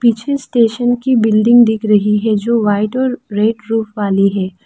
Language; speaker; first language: Hindi; non-native, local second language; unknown